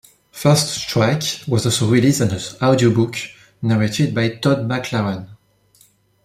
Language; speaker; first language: English; non-native, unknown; French